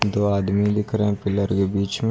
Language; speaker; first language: Hindi; native; Hindi